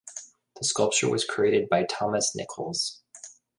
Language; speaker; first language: English; native; English